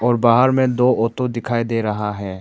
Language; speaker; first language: Hindi; non-native, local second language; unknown